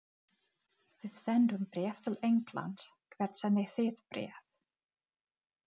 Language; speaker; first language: Icelandic; non-native, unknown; Czech